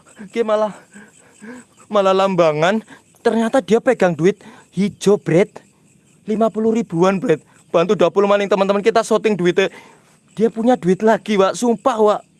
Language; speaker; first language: Indonesian; non-native, local second language; Javanese